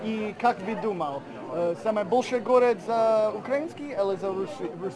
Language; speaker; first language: Russian; non-native, learner; English